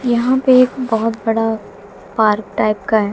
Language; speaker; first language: Hindi; native; Hindi